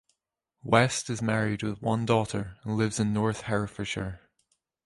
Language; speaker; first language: English; native; English